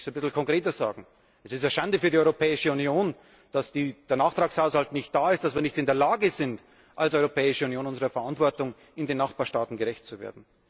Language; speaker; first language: German; native; German